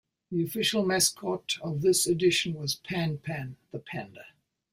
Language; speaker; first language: English; native; English